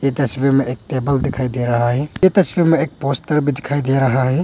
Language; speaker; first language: Hindi; non-native, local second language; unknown